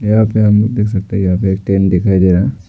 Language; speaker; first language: Hindi; non-native, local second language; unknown